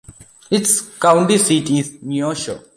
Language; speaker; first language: English; non-native, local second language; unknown